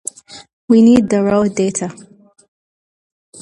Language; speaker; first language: English; native; English